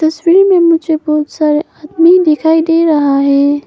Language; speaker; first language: Hindi; non-native, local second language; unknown